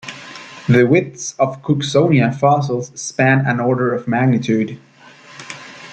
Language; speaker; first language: English; native; English